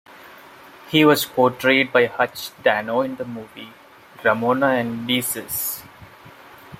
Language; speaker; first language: English; non-native, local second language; Malayalam